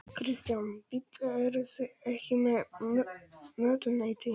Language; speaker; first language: Icelandic; non-native, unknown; Polish